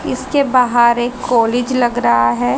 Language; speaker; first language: Hindi; native; Hindi